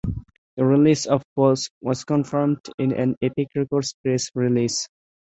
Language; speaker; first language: English; non-native, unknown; Bangla